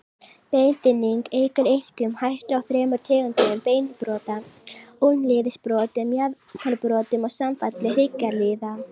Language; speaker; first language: Icelandic; native; Icelandic